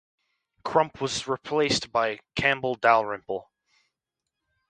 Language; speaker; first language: English; native; English